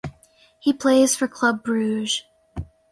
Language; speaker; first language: English; native; English